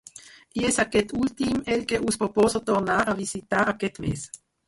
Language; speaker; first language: Catalan; non-native, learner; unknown